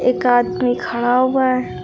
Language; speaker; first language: Hindi; native; Hindi